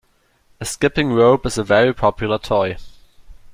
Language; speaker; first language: English; non-native, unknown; German